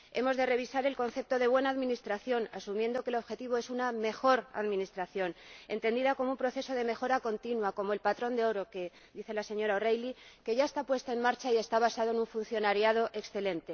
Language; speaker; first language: Spanish; native; Spanish